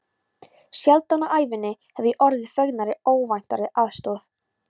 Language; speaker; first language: Icelandic; non-native, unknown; Polish